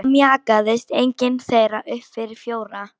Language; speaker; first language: Icelandic; non-native, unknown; Polish